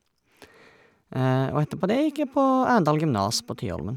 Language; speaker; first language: Norwegian; native; Norwegian